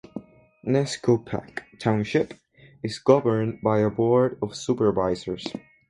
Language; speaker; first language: English; non-native, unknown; Spanish